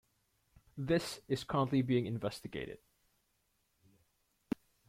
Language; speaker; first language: English; native; English